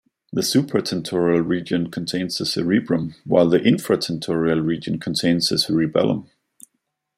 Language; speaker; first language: English; non-native, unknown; Danish